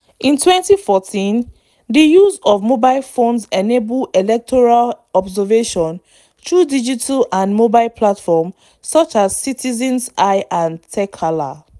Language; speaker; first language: English; non-native, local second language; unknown